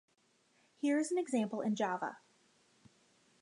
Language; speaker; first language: English; native; English